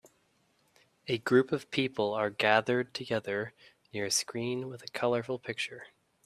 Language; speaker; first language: English; native; English